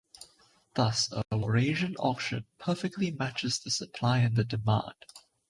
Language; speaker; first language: English; non-native, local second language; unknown